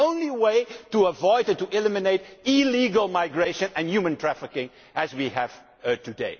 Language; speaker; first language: English; non-native, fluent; Dutch